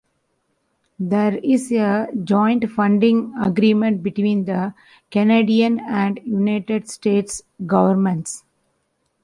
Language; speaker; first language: English; non-native, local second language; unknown